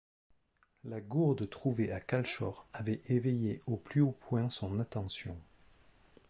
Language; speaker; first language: French; native; French